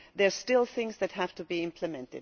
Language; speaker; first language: English; non-native, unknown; German